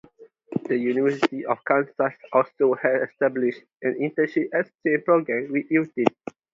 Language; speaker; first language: English; non-native, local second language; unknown